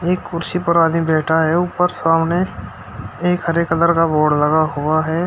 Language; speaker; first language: Hindi; native; Hindi